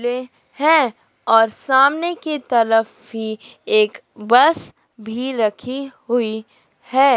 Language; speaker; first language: Hindi; native; Hindi